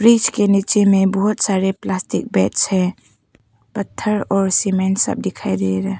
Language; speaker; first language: Hindi; non-native, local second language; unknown